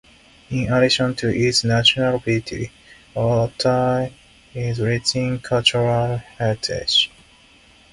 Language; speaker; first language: English; non-native, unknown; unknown